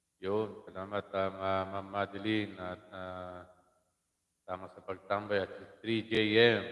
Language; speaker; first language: Filipino; non-native, local second language; Waray